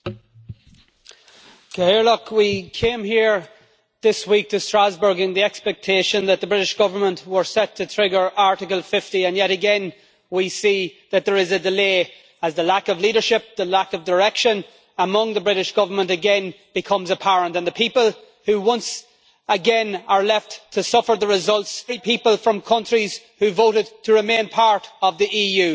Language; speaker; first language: English; native; English